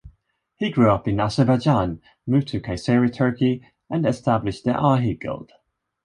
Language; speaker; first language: English; non-native, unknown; Swedish